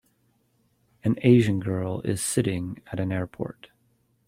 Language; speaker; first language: English; native; English